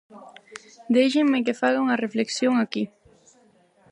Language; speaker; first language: Galician; non-native, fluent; Spanish